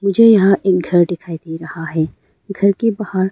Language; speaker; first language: Hindi; non-native, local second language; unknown